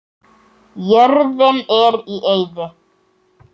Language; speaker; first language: Icelandic; native; Icelandic